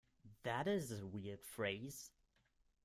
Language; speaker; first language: English; non-native, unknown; German